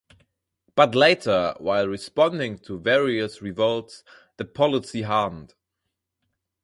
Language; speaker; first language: English; non-native, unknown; German